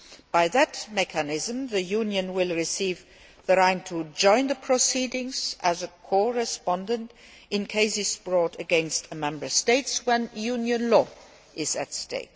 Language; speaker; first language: English; non-native, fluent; Luxembourgish